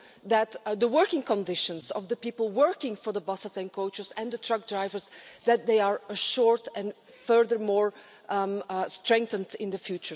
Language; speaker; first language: English; non-native, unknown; Dutch